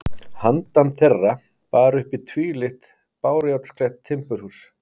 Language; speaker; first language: Icelandic; native; Icelandic